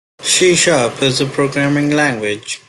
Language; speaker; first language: English; non-native, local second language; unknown